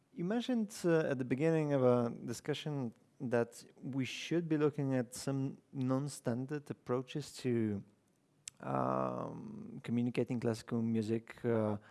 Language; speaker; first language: English; non-native, fluent; Bulgarian